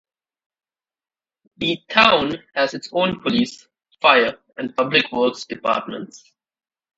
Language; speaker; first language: English; non-native, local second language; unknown